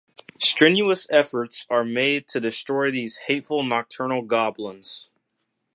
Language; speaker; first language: English; native; English